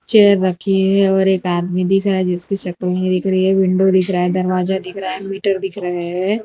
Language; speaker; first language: Hindi; non-native, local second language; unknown